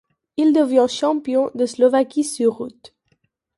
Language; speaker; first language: French; non-native, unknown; Catalan